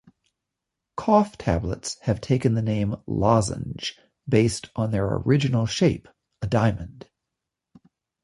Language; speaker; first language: English; native; English